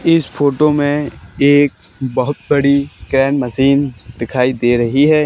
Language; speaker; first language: Hindi; native; Hindi